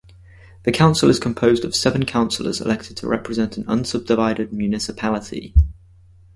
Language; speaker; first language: English; native; English